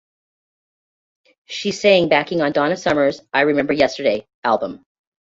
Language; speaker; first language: English; native; English